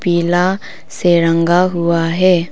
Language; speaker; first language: Hindi; non-native, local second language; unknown